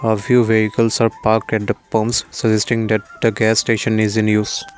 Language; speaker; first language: English; non-native, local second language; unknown